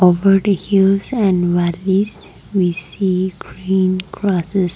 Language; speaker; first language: English; non-native, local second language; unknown